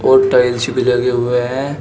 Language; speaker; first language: Hindi; native; Hindi